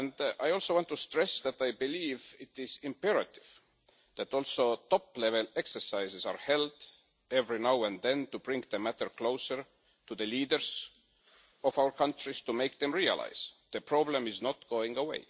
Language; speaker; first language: English; non-native, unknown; Estonian